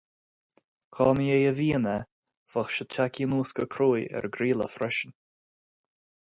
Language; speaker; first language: Irish; native; Irish